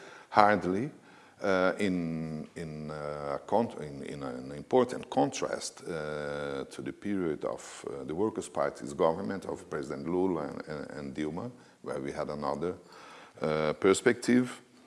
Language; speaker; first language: English; non-native, fluent; Portuguese